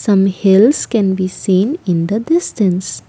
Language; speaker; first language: English; non-native, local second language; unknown